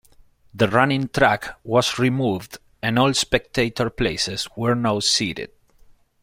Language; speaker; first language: English; non-native, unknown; Spanish